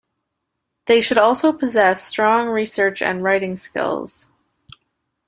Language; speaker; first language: English; native; English